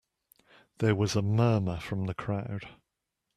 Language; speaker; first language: English; native; English